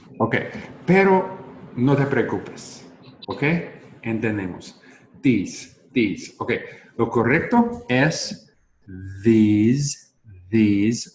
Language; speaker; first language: Spanish; non-native, learner; English